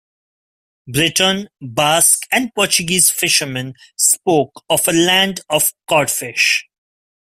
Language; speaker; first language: English; non-native, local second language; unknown